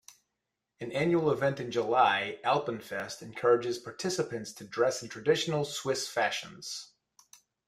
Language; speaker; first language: English; native; English